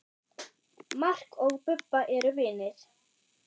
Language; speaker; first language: Icelandic; non-native, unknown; German